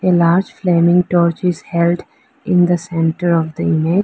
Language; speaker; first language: English; non-native, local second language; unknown